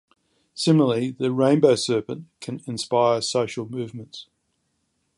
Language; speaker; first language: English; native; English